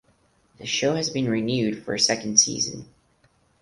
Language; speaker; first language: English; non-native, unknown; Portuguese